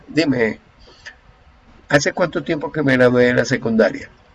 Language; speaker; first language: Spanish; native; Spanish